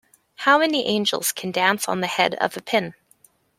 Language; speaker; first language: English; native; English